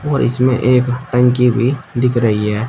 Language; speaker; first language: Hindi; native; Hindi